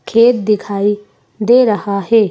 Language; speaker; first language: Hindi; native; Hindi